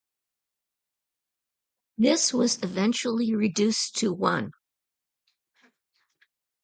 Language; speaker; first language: English; native; English